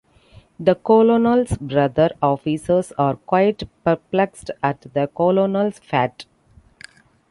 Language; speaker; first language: English; non-native, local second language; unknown